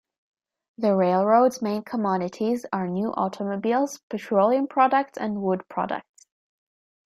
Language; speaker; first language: English; native; English